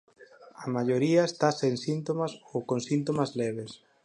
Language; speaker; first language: Galician; native; Galician